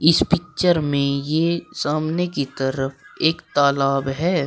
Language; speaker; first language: Hindi; native; Hindi